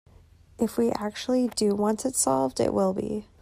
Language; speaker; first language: English; native; English